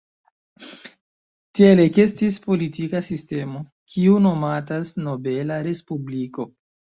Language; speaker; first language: Esperanto; non-native, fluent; Chinese